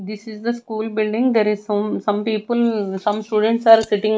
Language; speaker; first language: English; non-native, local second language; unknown